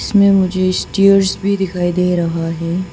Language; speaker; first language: Hindi; non-native, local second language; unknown